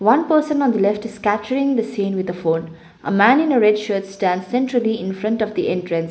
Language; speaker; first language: English; non-native, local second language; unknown